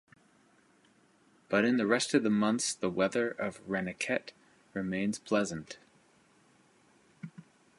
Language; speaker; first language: English; native; English